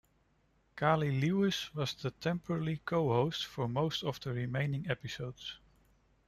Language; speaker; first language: English; non-native, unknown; Dutch